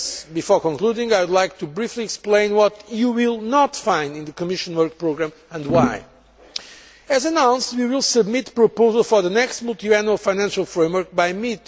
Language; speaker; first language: English; non-native, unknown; Portuguese